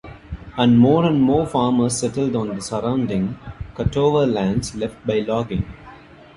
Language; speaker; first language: English; non-native, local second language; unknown